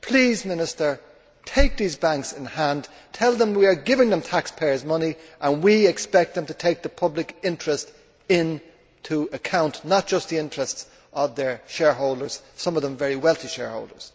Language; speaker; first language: English; native; English